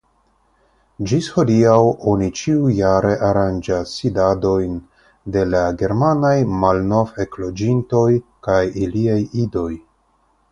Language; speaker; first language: Esperanto; non-native, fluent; Russian